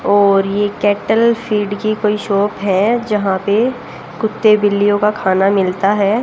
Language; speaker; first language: Hindi; native; Hindi